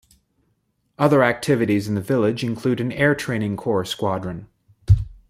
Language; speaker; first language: English; native; English